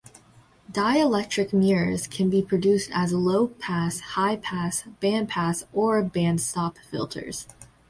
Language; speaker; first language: English; native; English